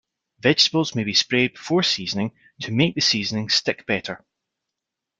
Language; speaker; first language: English; native; English